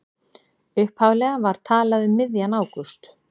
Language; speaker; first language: Icelandic; native; Icelandic